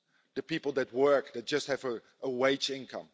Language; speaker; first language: English; non-native, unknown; Dutch